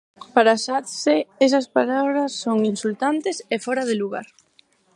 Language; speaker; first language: Galician; non-native, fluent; Spanish